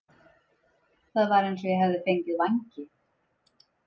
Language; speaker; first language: Icelandic; native; Icelandic